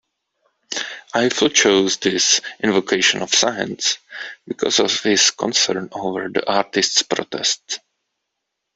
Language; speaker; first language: English; non-native, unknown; Czech